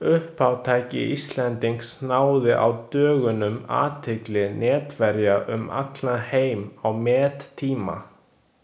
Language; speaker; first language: Icelandic; non-native, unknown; Chinese